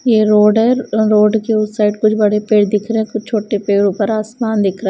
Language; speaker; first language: Hindi; non-native, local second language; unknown